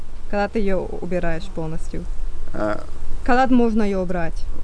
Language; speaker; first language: Russian; early bilingual, other home language; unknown